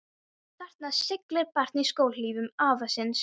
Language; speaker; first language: Icelandic; non-native, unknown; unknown